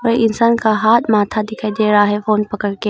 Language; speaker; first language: Hindi; non-native, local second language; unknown